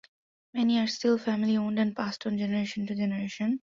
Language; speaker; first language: English; non-native, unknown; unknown